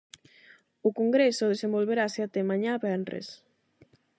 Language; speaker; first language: Galician; non-native, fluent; Spanish